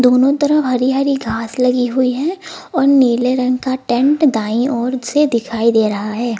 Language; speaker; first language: Hindi; native; Hindi